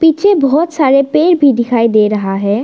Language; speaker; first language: Hindi; non-native, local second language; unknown